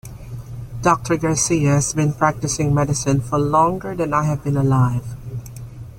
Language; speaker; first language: English; non-native, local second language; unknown